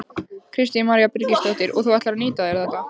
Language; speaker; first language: Icelandic; native; Icelandic